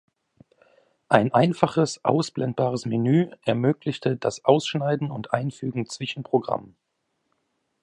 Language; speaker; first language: German; native; German